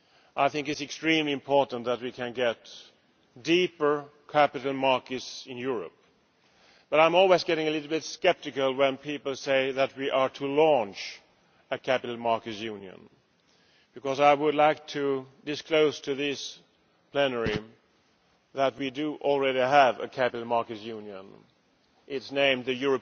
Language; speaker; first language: English; non-native, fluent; Swedish